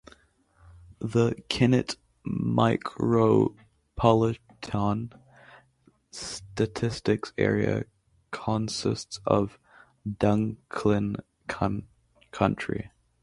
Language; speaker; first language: English; native; English